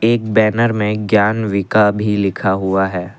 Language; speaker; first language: Hindi; non-native, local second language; Assamese